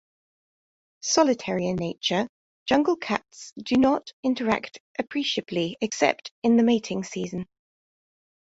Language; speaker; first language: English; native; English